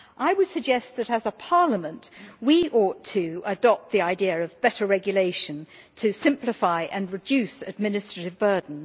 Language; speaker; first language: English; native; English